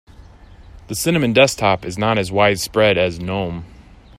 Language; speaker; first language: English; native; English